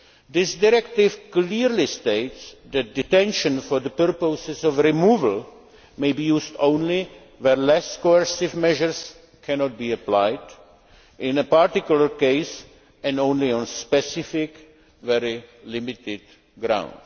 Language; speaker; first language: English; non-native, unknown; Czech